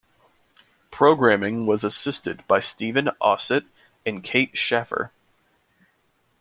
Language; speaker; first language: English; native; English